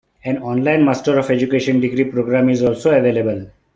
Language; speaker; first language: English; non-native, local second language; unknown